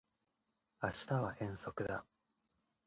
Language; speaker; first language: Japanese; native; Japanese